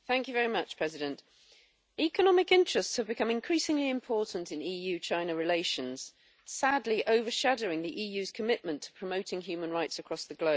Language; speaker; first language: English; native; English